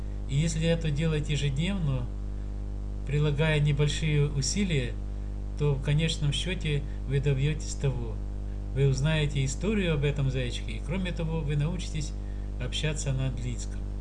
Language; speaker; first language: Russian; native; Russian